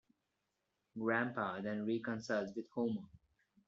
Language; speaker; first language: English; non-native, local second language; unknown